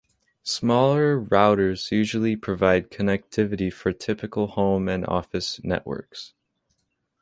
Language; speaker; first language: English; native; English